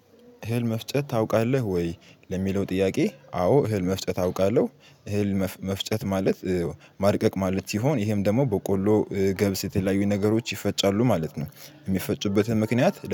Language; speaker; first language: Amharic; native; Amharic